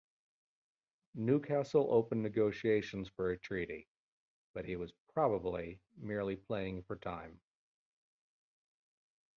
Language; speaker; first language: English; native; English